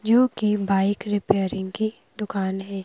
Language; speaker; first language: Hindi; native; Hindi